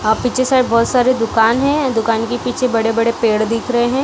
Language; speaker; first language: Hindi; non-native, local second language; Punjabi